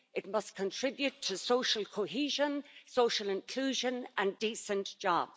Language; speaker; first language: English; native; English